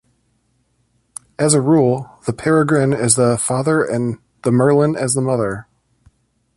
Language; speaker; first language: English; native; English